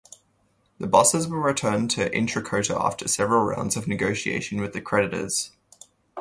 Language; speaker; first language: English; native; English